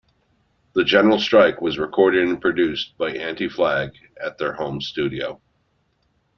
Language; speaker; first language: English; native; English